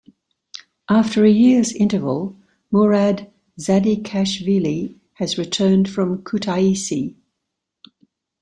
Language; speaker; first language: English; native; English